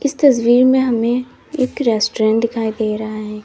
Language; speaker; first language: Hindi; native; Hindi